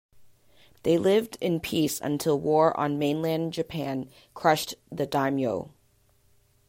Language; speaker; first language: English; native; English